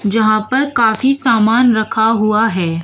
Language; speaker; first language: Hindi; native; Hindi